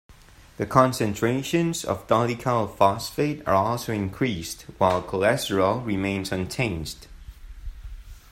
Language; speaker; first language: English; non-native, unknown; Spanish